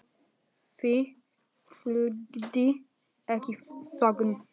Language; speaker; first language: Icelandic; non-native, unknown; Polish